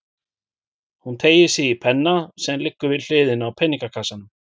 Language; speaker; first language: Icelandic; native; Icelandic